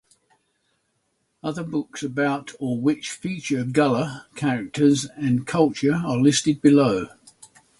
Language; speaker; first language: English; native; English